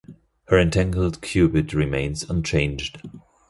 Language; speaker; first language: English; non-native, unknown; German